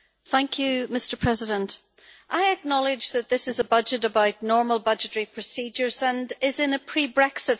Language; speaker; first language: English; native; English